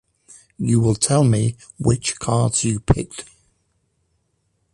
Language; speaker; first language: English; native; English